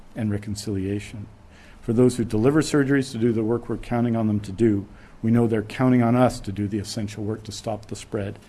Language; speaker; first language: English; native; English